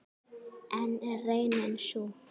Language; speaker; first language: Icelandic; native; Icelandic